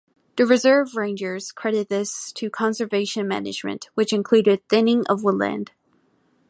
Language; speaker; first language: English; native; English